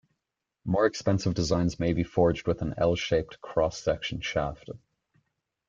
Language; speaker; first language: English; native; English